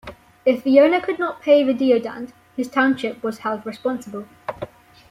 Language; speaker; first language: English; native; English